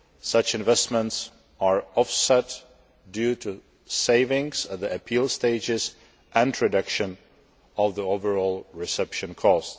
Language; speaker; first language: English; non-native, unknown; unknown